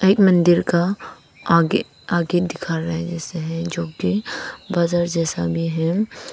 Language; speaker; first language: Hindi; non-native, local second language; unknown